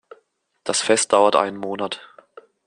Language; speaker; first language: German; native; German